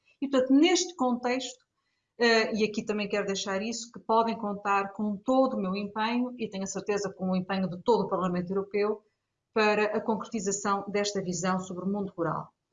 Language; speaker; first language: Portuguese; native; Portuguese